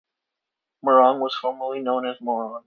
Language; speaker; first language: English; native; English